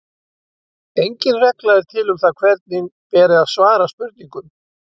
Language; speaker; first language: Icelandic; native; Icelandic